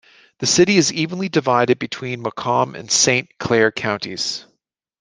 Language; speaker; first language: English; native; English